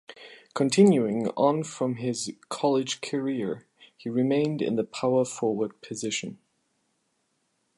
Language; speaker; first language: English; non-native, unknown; German